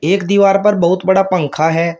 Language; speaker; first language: Hindi; native; Hindi